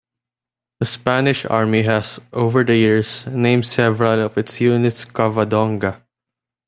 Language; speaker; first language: English; non-native, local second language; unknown